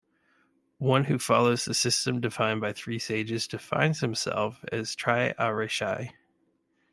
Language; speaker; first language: English; native; English